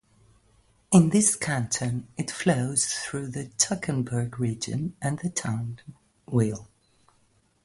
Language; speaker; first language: English; non-native, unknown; Greek